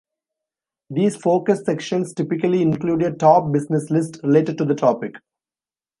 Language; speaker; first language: English; non-native, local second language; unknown